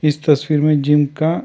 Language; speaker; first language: Hindi; non-native, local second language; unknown